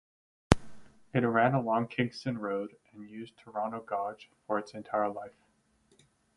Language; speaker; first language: English; native; English